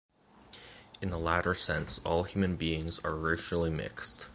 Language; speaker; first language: English; native; English